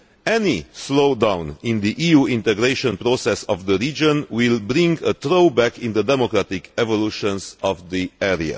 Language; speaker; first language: English; non-native, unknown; Romanian